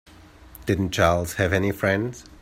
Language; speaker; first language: English; native; English